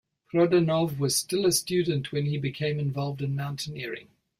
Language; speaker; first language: English; native; English